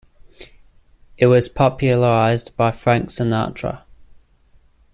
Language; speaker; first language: English; native; English